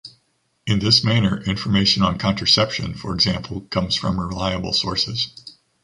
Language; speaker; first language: English; native; English